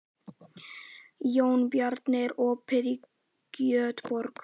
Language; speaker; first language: Icelandic; native; Icelandic